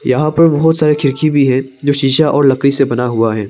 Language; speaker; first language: Hindi; non-native, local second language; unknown